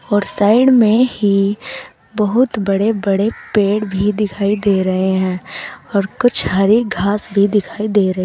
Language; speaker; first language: Hindi; native; Hindi